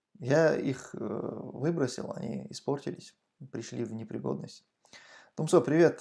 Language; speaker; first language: Russian; non-native, local second language; Chechen